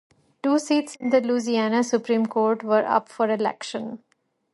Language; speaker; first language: English; native; English